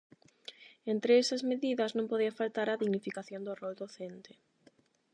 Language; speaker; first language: Galician; non-native, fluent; Spanish